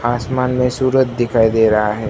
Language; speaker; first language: Hindi; non-native, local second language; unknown